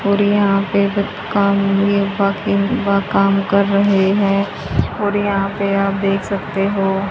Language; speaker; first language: Hindi; native; Hindi